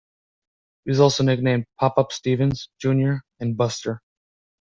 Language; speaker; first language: English; native; English